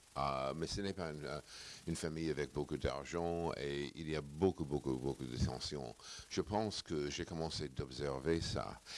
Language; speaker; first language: French; non-native, fluent; English